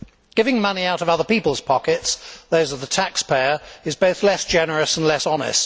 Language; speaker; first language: English; native; English